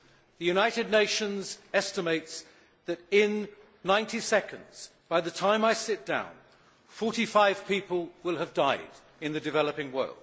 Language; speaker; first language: English; native; English